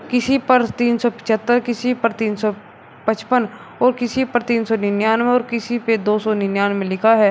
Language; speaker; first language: Hindi; native; Hindi